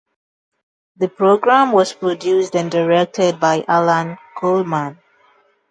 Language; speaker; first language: English; non-native, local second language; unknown